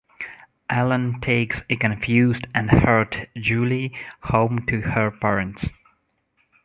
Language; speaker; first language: English; non-native, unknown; Russian